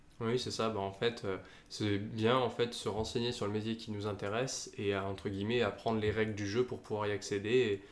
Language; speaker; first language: French; native; French